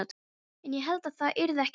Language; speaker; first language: Icelandic; non-native, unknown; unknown